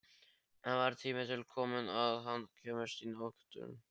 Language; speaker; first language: Icelandic; non-native, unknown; Polish